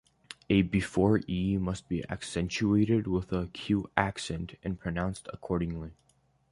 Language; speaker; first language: English; native; English